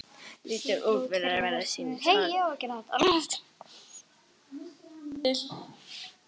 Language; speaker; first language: Icelandic; native; Icelandic